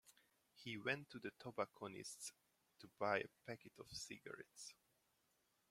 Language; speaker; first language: English; non-native, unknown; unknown